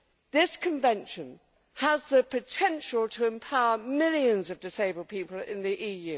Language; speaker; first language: English; native; English